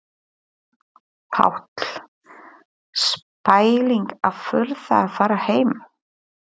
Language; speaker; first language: Icelandic; non-native, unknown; Polish